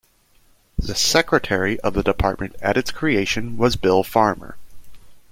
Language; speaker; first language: English; native; English